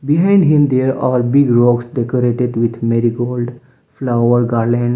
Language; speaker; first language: English; non-native, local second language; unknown